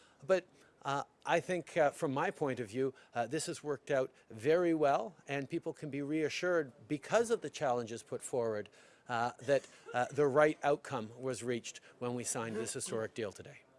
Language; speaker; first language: English; early bilingual, other home language; French